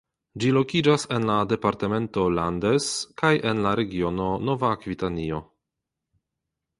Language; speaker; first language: Esperanto; non-native, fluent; Polish